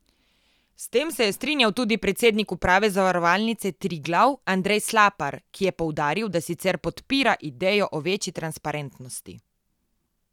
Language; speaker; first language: Slovenian; native; Slovenian